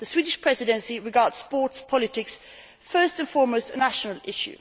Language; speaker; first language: English; non-native, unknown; Swedish